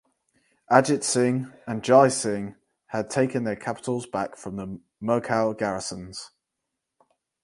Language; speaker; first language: English; native; English